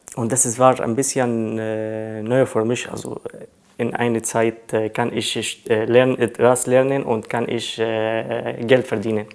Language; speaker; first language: German; non-native, learner; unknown